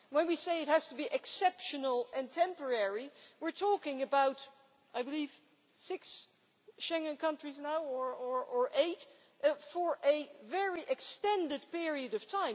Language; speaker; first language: English; non-native, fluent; Dutch